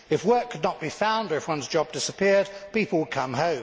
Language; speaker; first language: English; native; English